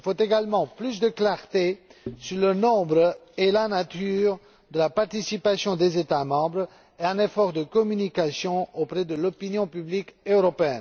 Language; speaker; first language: French; non-native, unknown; Romanian